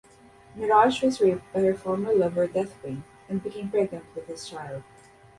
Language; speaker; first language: English; non-native, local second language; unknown